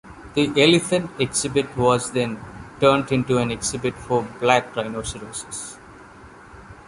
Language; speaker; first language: English; non-native, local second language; Malayalam